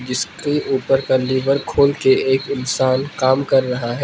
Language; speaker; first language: Hindi; non-native, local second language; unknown